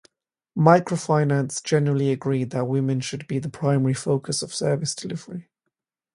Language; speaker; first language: English; native; English